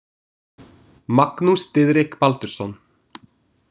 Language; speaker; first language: Icelandic; non-native, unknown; English